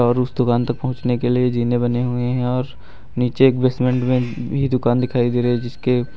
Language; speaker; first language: Hindi; native; Hindi